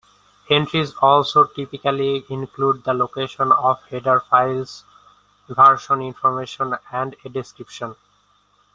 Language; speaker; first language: English; non-native, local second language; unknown